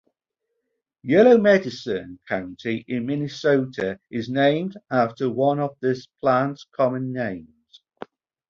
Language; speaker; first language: English; native; English